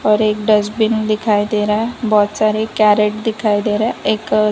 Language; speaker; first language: Hindi; non-native, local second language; Gujarati